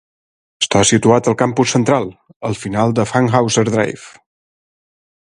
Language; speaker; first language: Catalan; native; Catalan